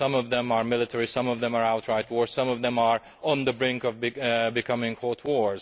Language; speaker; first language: English; non-native, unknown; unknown